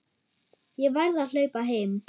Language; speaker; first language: Icelandic; non-native, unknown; German